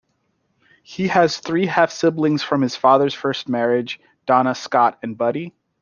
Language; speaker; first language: English; native; English